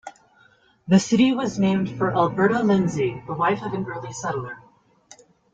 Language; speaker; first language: English; native; English